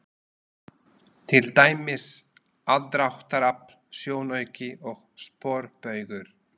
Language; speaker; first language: Icelandic; non-native, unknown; Slovak